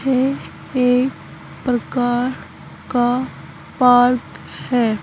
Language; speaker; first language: Hindi; native; Hindi